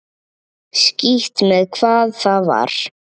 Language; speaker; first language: Icelandic; native; Icelandic